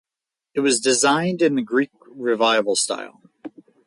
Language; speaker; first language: English; native; English